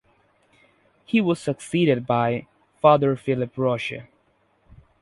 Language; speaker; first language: English; non-native, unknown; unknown